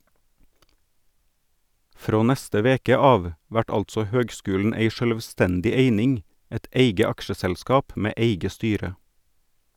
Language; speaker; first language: Norwegian; native; Norwegian